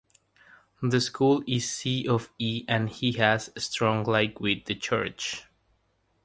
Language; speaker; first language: English; non-native, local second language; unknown